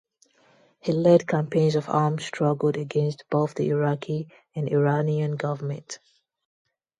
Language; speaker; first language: English; non-native, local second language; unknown